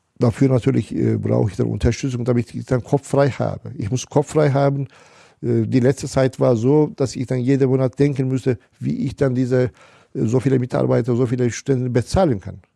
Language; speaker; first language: German; non-native, fluent; Turkish